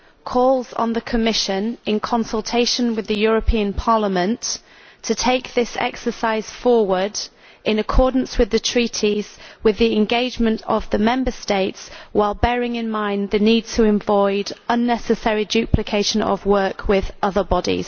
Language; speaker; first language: English; native; English